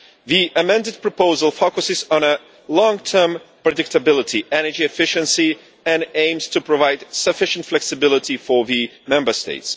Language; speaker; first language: English; non-native, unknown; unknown